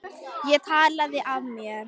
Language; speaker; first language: Icelandic; non-native, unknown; Polish